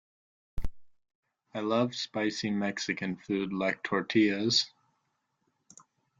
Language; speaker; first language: English; native; English